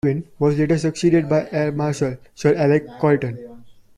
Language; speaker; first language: English; non-native, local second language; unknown